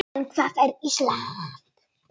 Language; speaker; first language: Icelandic; non-native, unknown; Polish